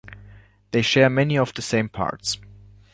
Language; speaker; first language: English; non-native, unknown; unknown